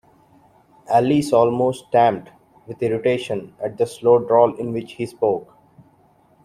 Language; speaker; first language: English; non-native, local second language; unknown